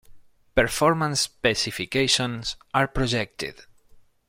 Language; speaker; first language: English; non-native, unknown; Spanish